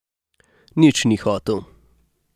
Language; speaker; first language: Slovenian; native; Slovenian